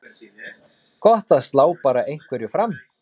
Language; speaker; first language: Icelandic; native; Icelandic